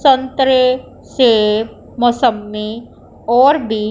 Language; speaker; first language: Hindi; non-native, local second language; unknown